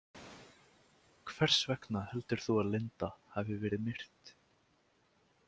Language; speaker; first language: Icelandic; native; Icelandic